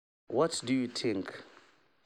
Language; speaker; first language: English; non-native, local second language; Hausa